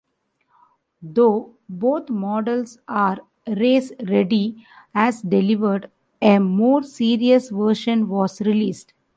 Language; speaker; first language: English; non-native, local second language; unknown